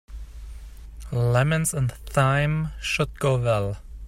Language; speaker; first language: English; native; English